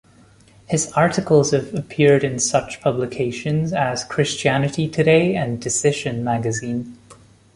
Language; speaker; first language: English; non-native, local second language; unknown